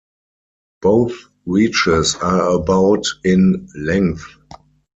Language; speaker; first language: English; non-native, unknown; German